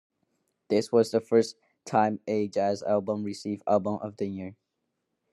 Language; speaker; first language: English; non-native, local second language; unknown